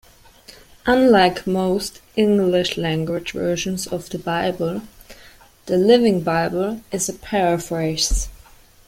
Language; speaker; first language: English; non-native, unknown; German